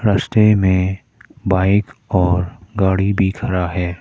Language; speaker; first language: Hindi; non-native, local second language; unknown